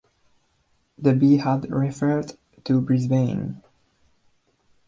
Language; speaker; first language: English; non-native, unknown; Spanish